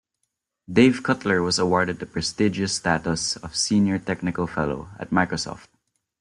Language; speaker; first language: English; non-native, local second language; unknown